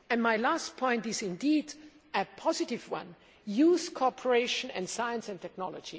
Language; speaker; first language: English; non-native, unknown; German